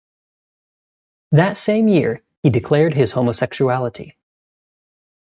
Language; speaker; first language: English; native; English